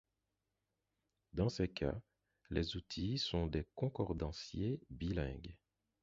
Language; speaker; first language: French; non-native, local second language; Haitian Creole